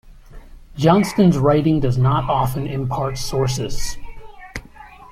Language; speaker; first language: English; native; English